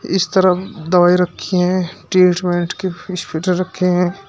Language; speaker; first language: Hindi; native; Hindi